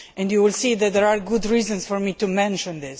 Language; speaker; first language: English; non-native, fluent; Romanian